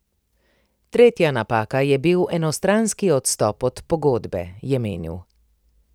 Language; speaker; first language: Slovenian; native; Slovenian